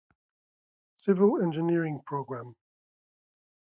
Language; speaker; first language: English; non-native, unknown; Dutch